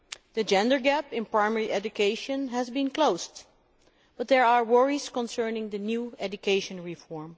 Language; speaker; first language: English; non-native, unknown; Dutch